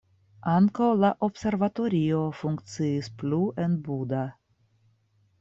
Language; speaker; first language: Esperanto; non-native, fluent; Russian